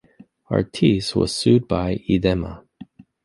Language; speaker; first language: English; native; English